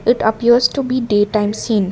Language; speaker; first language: English; non-native, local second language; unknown